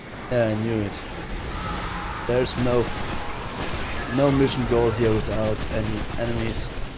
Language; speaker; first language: English; non-native, fluent; German